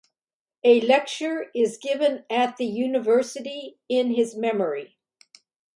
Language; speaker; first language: English; native; English